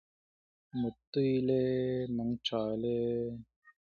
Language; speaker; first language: English; non-native, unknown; Mizo